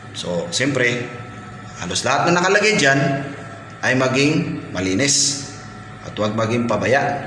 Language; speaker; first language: Filipino; non-native, local second language; Cebuano